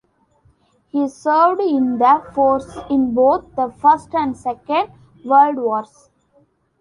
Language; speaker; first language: English; non-native, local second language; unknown